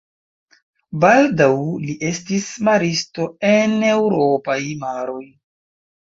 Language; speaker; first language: Esperanto; non-native, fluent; Chinese